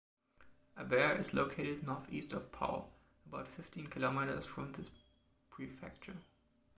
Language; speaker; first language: English; non-native, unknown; German